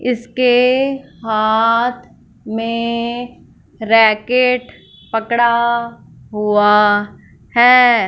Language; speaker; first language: Hindi; non-native, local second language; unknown